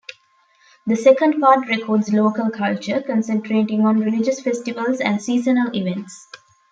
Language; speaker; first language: English; non-native, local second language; Tamil